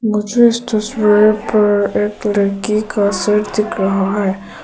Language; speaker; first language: Hindi; early bilingual, other home language; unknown